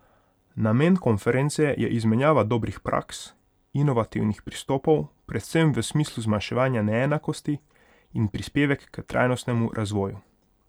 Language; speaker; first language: Slovenian; non-native, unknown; Hungarian